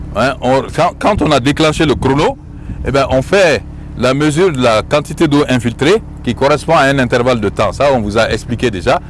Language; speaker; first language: French; non-native, local second language; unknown